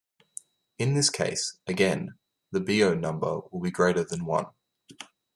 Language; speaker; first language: English; native; English